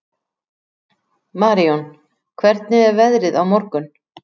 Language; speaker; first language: Icelandic; native; Icelandic